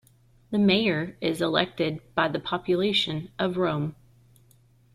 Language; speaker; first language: English; native; English